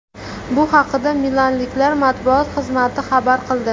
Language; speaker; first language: Uzbek; native; Uzbek